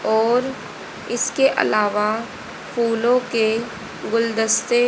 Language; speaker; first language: Hindi; native; Hindi